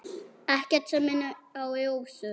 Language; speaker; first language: Icelandic; non-native, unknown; German